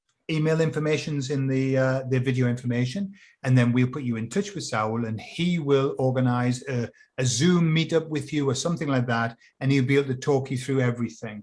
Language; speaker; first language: English; native; English